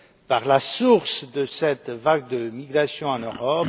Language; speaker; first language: French; non-native, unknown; Romanian